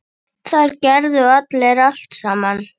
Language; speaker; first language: Icelandic; native; Icelandic